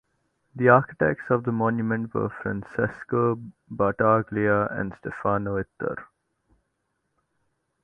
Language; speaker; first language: English; non-native, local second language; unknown